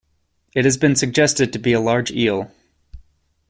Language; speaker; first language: English; native; English